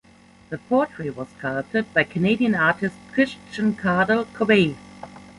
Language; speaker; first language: English; non-native, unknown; German